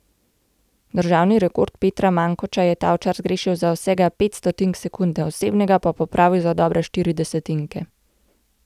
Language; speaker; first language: Slovenian; native; Slovenian